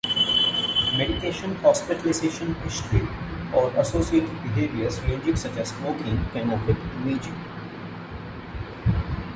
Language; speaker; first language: English; non-native, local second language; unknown